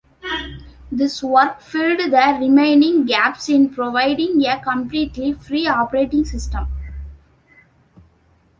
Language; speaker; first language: English; non-native, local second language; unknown